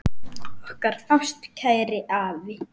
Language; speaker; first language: Icelandic; native; Icelandic